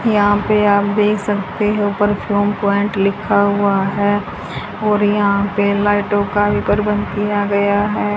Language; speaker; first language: Hindi; native; Hindi